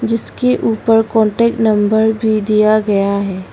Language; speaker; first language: Hindi; non-native, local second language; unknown